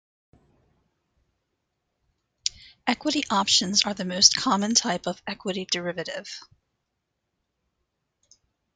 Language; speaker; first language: English; native; English